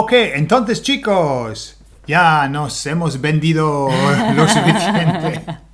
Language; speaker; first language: Spanish; non-native, fluent; English